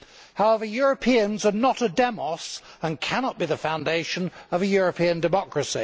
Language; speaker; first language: English; native; English